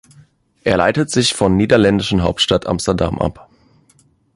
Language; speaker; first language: German; native; German